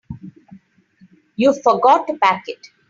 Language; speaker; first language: English; non-native, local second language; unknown